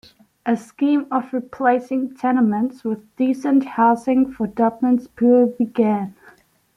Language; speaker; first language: English; non-native, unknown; German